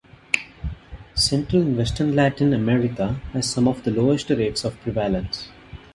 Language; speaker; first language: English; non-native, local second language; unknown